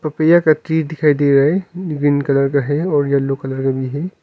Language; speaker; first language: Hindi; non-native, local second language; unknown